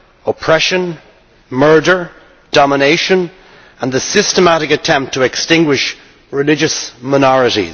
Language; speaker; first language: English; native; English